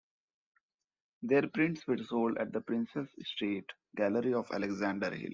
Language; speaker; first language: English; non-native, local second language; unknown